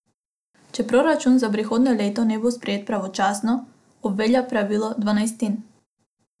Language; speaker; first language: Slovenian; non-native, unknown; Macedonian